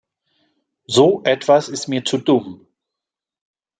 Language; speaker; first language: German; non-native, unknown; French